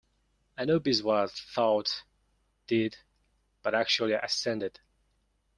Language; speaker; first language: English; non-native, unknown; Mongolian